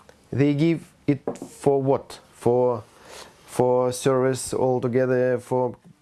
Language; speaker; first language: English; non-native, learner; Russian